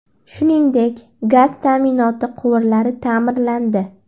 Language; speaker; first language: Uzbek; native; Uzbek